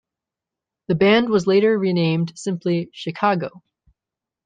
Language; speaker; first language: English; native; English